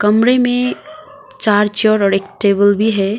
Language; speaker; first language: Hindi; non-native, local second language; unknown